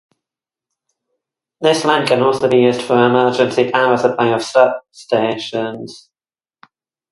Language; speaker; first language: English; native; English